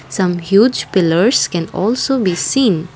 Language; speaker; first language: English; non-native, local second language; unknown